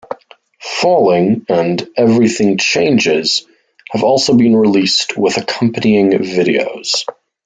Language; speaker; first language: English; native; English